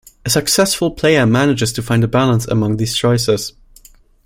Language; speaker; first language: English; non-native, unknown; German